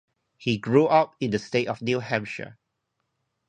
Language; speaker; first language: English; non-native, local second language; Cantonese